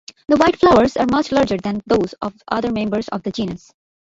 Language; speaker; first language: English; non-native, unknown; Bangla